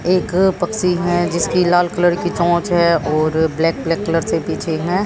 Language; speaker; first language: Hindi; native; Hindi